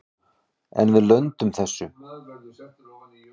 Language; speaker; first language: Icelandic; native; Icelandic